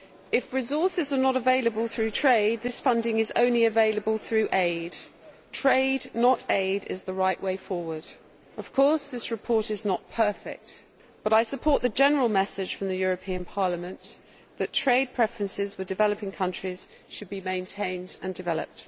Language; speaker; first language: English; native; English